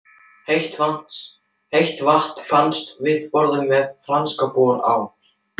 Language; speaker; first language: Icelandic; non-native, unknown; German